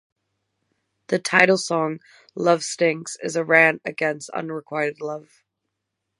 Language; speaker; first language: English; non-native, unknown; Danish